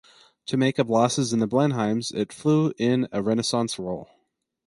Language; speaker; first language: English; native; English